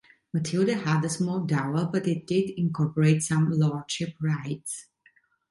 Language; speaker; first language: English; non-native, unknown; Italian